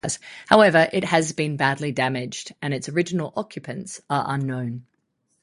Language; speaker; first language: English; native; English